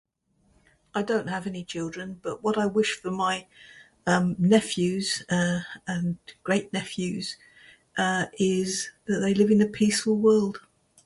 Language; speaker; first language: English; native; English